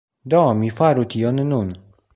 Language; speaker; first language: Esperanto; non-native, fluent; Polish